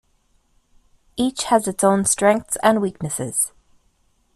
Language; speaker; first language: English; native; English